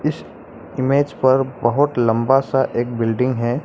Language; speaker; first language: Hindi; non-native, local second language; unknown